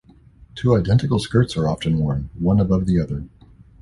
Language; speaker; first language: English; native; English